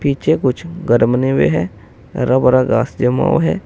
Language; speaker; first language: Hindi; native; Hindi